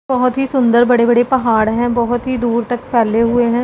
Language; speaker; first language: Hindi; non-native, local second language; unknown